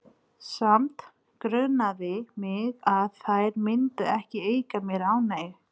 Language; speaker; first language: Icelandic; non-native, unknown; Nepali